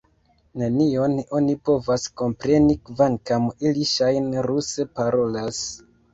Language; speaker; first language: Esperanto; non-native, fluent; Kinyarwanda